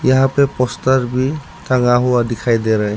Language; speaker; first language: Hindi; non-native, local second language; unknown